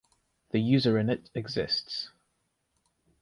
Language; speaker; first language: English; native; English